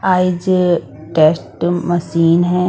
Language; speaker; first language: Hindi; non-native, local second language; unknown